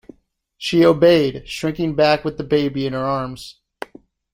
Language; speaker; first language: English; native; English